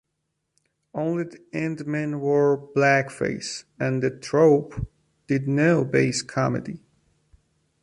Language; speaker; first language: English; non-native, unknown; Persian